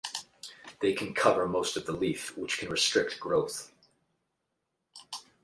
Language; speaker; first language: English; native; English